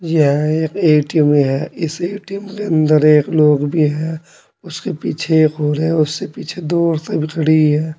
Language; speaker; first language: Hindi; native; Hindi